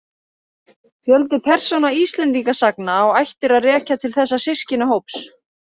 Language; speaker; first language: Icelandic; native; Icelandic